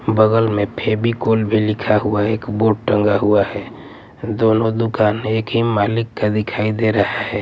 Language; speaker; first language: Hindi; non-native, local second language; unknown